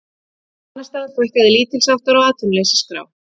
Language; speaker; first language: Icelandic; native; Icelandic